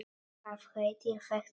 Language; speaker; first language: Icelandic; non-native, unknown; Polish